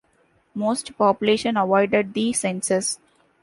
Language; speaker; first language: English; non-native, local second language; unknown